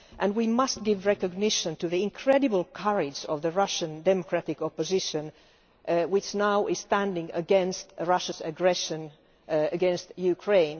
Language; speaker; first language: English; non-native, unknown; Finnish